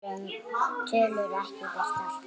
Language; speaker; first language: Icelandic; native; Icelandic